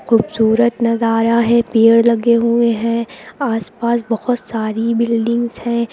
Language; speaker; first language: Hindi; native; Hindi